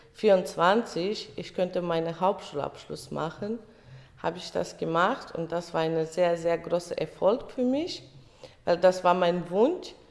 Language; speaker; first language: German; non-native, fluent; Romany